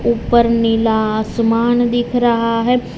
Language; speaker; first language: Hindi; non-native, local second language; Gujarati